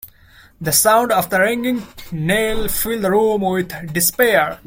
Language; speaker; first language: English; non-native, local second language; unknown